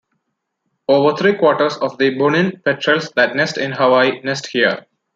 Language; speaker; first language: English; non-native, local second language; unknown